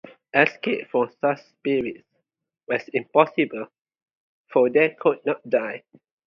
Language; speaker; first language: English; non-native, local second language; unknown